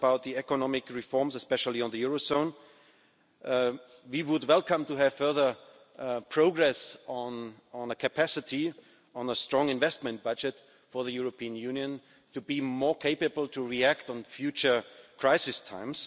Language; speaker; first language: English; non-native, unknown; German